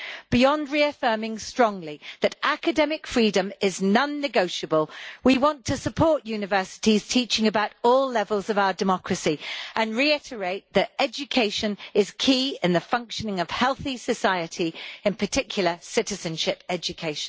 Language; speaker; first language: English; native; English